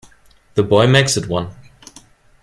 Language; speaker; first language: English; non-native, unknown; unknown